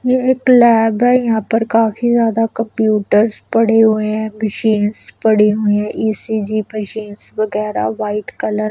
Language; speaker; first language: Hindi; non-native, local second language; Punjabi